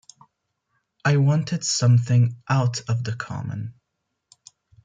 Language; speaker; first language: English; non-native, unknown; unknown